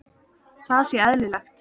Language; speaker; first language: Icelandic; native; Icelandic